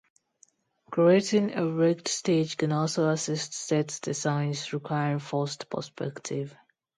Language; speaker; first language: English; non-native, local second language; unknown